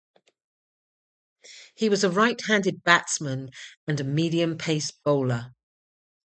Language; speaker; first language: English; native; English